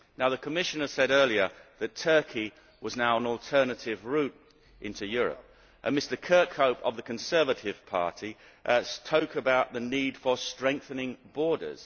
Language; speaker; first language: English; native; English